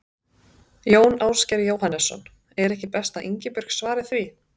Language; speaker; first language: Icelandic; native; Icelandic